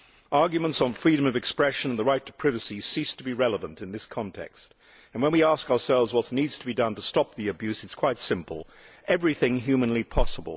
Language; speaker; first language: English; native; English